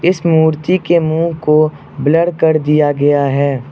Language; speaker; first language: Hindi; non-native, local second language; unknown